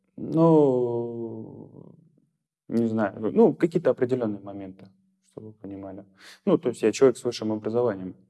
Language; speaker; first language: Russian; native; Russian